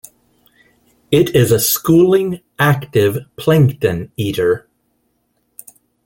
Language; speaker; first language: English; non-native, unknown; Spanish